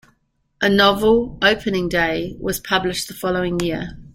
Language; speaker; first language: English; native; English